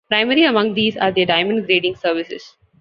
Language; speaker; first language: English; non-native, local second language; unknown